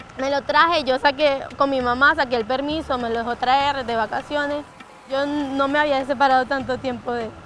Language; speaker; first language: Spanish; native; Spanish